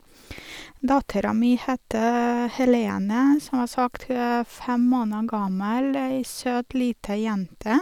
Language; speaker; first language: Norwegian; non-native, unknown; Russian